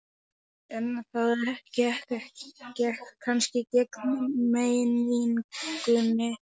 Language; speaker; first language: Icelandic; non-native, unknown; Polish